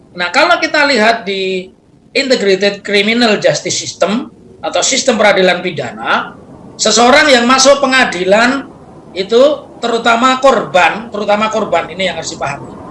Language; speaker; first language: Indonesian; non-native, local second language; Javanese